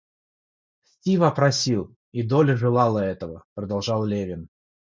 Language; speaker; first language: Russian; non-native, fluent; Georgian